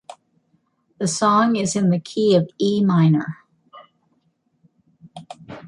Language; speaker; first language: English; native; English